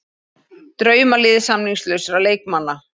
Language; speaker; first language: Icelandic; native; Icelandic